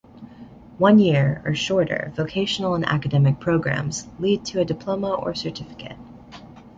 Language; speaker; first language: English; native; English